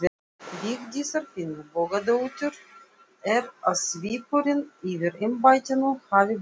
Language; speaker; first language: Icelandic; non-native, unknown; Russian